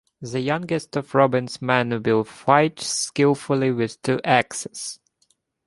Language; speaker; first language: English; non-native, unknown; Ukrainian